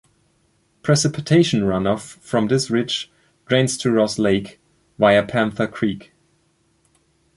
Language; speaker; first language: English; non-native, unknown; German